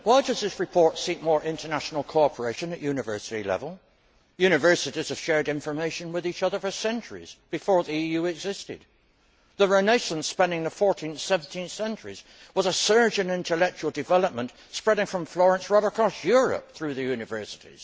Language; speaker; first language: English; native; English